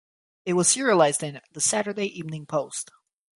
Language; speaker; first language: English; native; English